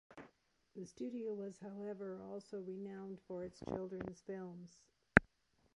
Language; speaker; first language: English; native; English